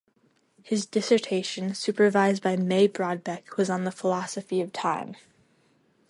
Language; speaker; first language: English; native; English